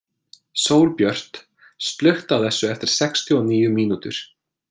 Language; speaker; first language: Icelandic; non-native, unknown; English